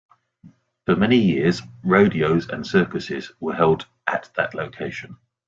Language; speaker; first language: English; native; English